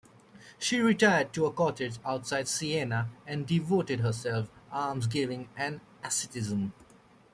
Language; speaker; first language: English; native; English